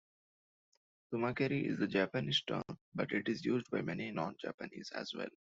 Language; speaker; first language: English; non-native, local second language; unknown